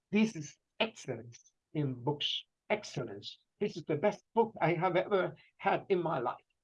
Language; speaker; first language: English; non-native, fluent; Spanish